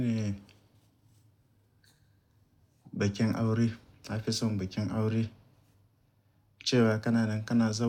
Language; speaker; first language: Hausa; native; Hausa